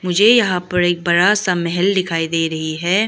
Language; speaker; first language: Hindi; non-native, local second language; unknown